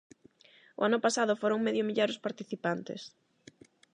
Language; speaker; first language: Galician; non-native, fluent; Spanish